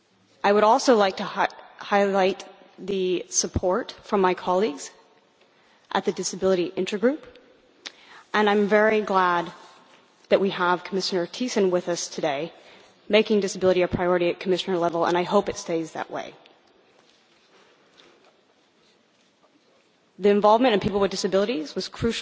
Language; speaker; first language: English; non-native, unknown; Dutch